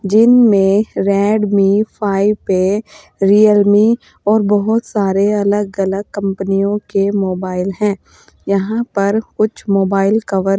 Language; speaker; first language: Hindi; native; Hindi